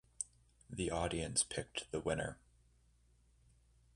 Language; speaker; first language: English; native; English